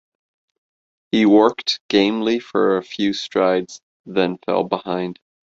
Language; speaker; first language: English; native; English